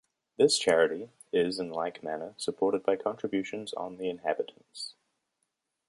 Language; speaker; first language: English; native; English